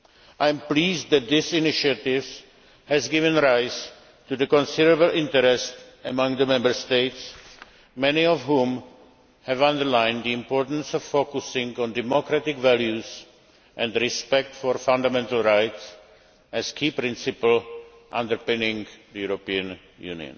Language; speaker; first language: English; non-native, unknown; Czech